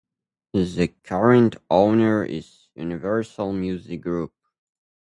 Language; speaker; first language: English; native; English